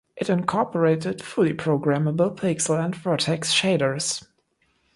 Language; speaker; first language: English; non-native, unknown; German